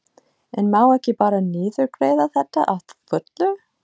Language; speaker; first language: Icelandic; non-native, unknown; English